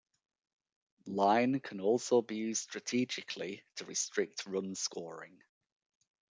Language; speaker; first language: English; native; English